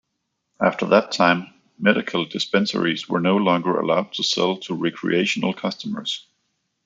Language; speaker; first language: English; non-native, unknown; Danish